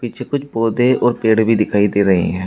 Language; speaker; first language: Hindi; native; Hindi